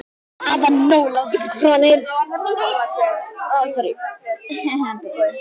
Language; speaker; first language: Icelandic; native; Icelandic